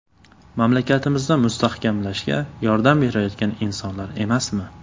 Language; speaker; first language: Uzbek; native; Uzbek